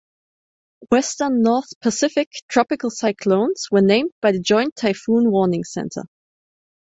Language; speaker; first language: English; non-native, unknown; German